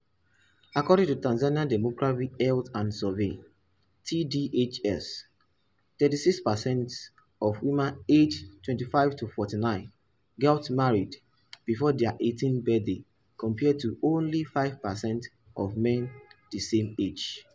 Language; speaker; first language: English; non-native, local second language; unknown